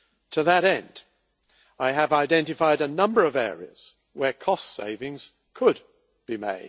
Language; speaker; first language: English; native; English